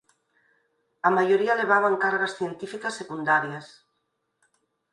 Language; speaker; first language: Galician; native; Galician